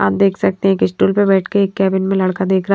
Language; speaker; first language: Hindi; native; Hindi